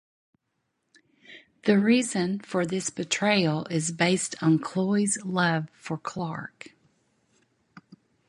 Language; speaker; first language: English; native; English